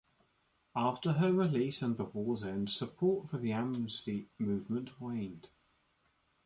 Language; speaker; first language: English; native; English